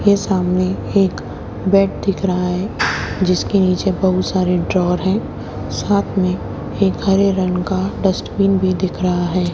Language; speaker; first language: Hindi; native; Hindi